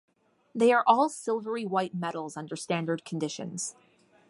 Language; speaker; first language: English; native; English